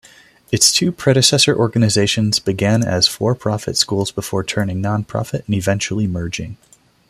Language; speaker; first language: English; non-native, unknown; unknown